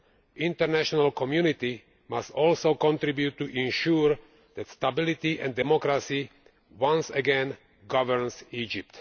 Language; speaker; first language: English; non-native, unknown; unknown